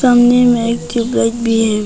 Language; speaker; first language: Hindi; non-native, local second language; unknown